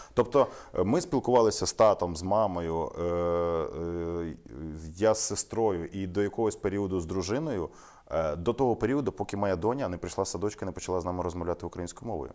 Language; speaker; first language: Ukrainian; non-native, local second language; Russian